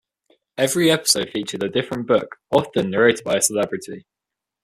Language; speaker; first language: English; native; English